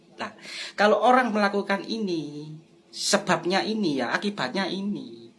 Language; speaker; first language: Indonesian; non-native, local second language; Javanese